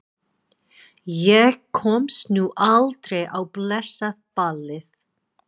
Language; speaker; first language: Icelandic; non-native, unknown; English